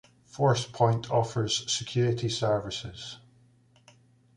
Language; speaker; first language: English; native; English